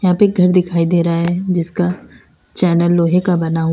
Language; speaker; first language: Hindi; native; Hindi